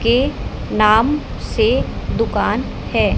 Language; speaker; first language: Hindi; native; Hindi